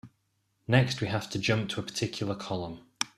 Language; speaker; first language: English; native; English